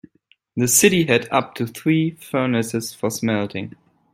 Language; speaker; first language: English; non-native, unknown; German